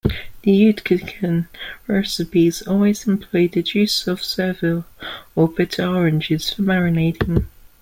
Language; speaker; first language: English; native; English